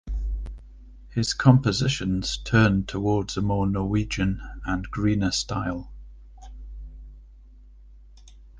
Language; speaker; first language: English; native; English